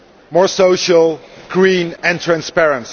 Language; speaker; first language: English; non-native, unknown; Dutch